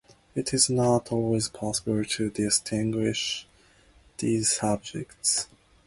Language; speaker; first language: English; non-native, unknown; Japanese